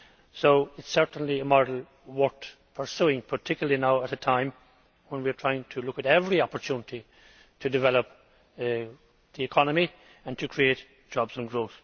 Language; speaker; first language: English; native; English